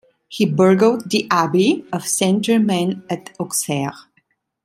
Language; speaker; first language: English; non-native, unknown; Italian